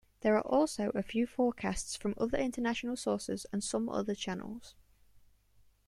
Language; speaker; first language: English; native; English